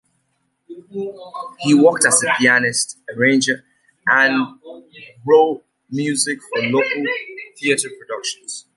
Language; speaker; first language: English; native; English